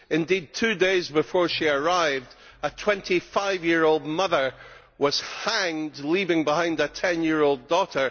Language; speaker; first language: English; native; English